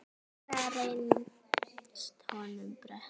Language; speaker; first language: Icelandic; native; Icelandic